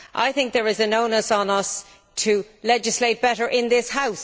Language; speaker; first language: English; native; English